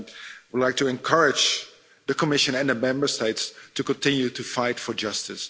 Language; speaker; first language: English; non-native, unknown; Dutch